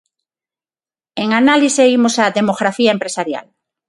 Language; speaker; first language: Galician; non-native, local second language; Spanish